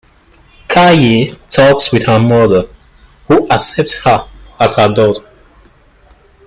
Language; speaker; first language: English; native; English